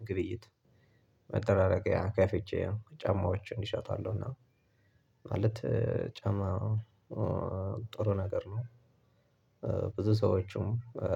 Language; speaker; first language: Amharic; non-native, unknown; Tigrinya